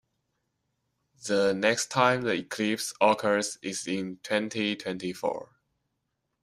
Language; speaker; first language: English; native; English